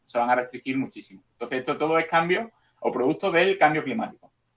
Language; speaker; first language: Spanish; native; Spanish